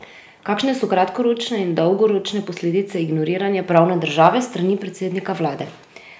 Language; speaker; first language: Slovenian; native; Slovenian